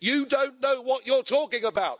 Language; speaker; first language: English; native; English